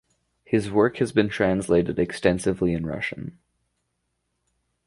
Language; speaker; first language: English; native; English